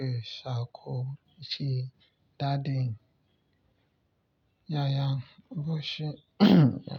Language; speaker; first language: Hausa; non-native, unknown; Yoruba